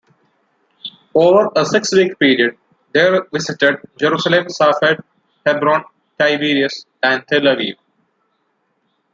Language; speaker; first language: English; non-native, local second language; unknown